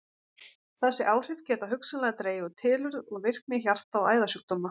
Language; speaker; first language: Icelandic; native; Icelandic